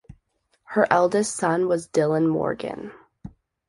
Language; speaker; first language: English; native; English